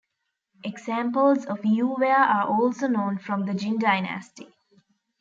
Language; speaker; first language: English; non-native, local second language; Tamil